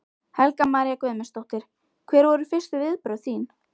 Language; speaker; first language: Icelandic; native; Icelandic